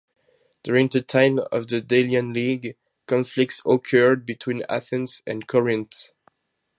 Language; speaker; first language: English; non-native, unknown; French